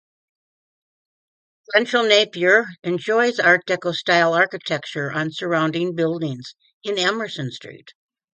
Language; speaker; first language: English; native; English